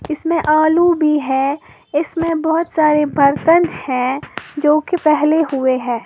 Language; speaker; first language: Hindi; native; Hindi